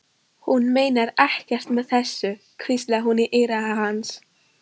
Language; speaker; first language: Icelandic; non-native, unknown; Polish